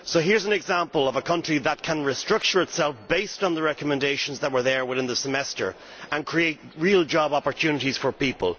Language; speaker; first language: English; native; English